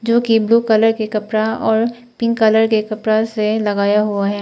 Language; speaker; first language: Hindi; non-native, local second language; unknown